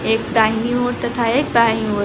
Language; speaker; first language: Hindi; native; Hindi